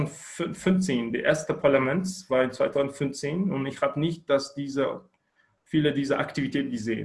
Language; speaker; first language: German; non-native, learner; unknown